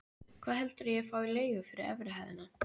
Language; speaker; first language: Icelandic; native; Icelandic